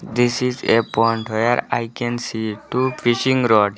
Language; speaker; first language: English; non-native, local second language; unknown